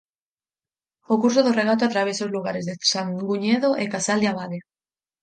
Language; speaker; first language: Galician; native; Galician